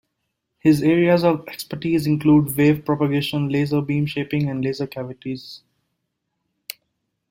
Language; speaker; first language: English; non-native, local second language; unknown